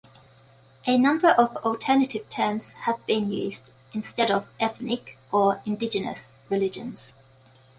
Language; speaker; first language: English; native; English